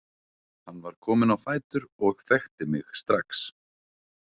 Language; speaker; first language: Icelandic; native; Icelandic